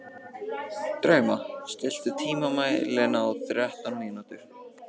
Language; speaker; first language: Icelandic; native; Icelandic